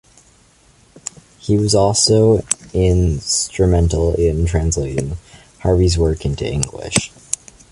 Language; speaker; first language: English; native; English